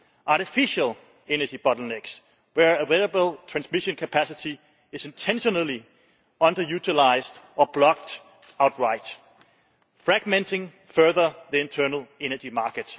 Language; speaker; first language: English; non-native, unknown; Danish